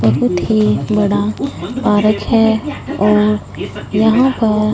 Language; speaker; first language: Hindi; non-native, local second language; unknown